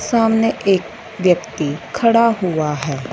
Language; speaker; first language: Hindi; non-native, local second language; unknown